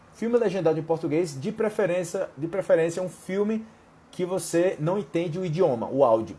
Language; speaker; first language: Portuguese; non-native, fluent; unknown